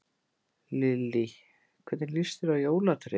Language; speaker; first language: Icelandic; native; Icelandic